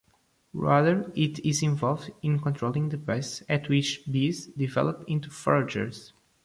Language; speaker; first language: English; non-native, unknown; Portuguese